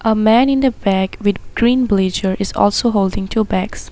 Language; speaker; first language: English; non-native, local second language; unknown